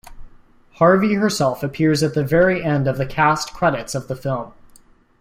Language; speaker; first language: English; native; English